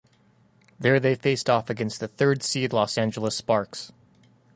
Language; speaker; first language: English; native; English